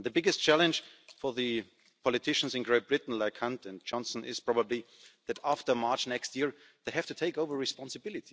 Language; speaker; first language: English; non-native, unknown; German